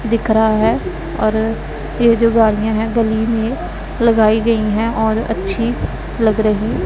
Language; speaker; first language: Hindi; non-native, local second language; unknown